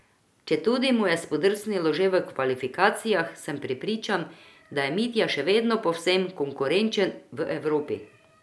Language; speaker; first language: Slovenian; non-native, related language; Croatian